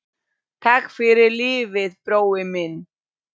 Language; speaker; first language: Icelandic; non-native, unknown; Polish